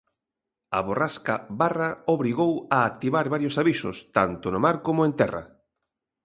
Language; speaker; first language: Galician; native; Galician